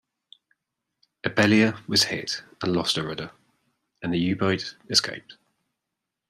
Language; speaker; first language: English; native; English